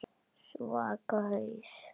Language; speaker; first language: Icelandic; native; Icelandic